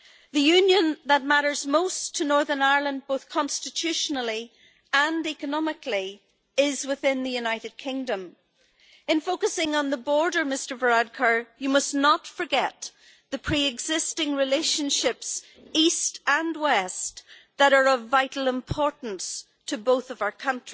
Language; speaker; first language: English; native; English